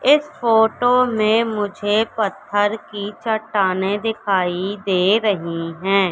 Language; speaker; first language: Hindi; native; Hindi